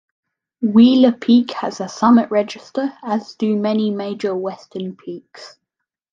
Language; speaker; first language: English; native; English